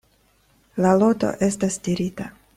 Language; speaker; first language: Esperanto; non-native, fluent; Russian